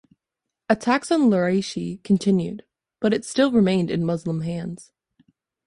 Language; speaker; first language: English; native; English